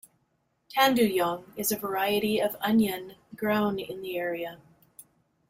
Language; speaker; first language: English; native; English